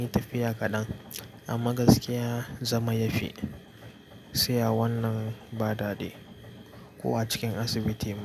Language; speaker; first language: Hausa; native; Hausa